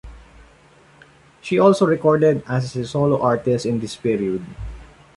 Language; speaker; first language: English; non-native, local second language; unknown